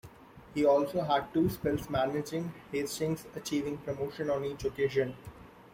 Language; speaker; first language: English; non-native, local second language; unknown